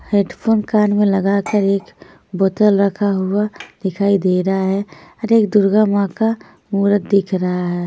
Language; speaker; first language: Hindi; non-native, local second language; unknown